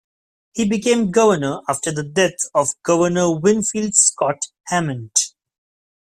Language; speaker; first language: English; non-native, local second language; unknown